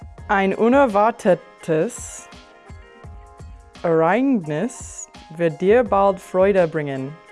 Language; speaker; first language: German; non-native, learner; English